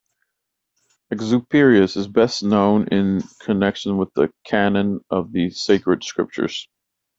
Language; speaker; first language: English; native; English